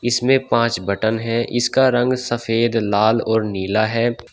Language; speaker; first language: Hindi; native; Hindi